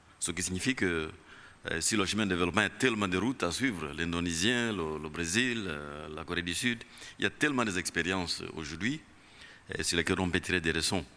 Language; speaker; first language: French; non-native, local second language; Kinyarwanda